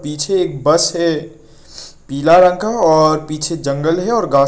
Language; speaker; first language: Hindi; non-native, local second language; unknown